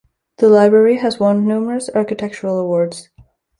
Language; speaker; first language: English; native; English